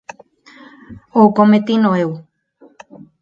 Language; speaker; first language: Galician; non-native, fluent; Spanish